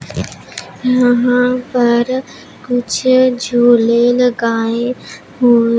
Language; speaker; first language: Hindi; non-native, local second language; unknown